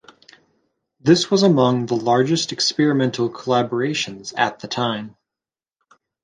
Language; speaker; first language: English; native; English